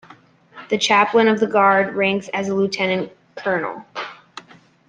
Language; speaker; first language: English; native; English